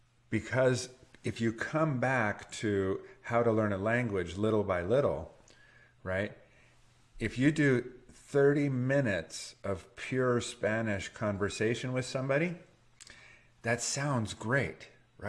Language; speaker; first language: English; native; English